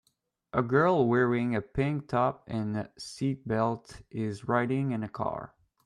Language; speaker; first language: English; native; English